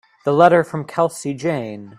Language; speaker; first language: English; native; English